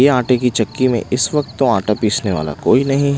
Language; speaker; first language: Hindi; non-native, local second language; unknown